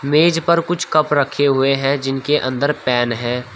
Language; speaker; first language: Hindi; native; Hindi